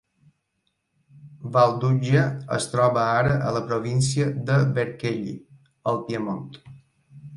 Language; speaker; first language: Catalan; native; Catalan